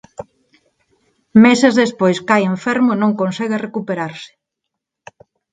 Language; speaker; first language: Galician; non-native, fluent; Spanish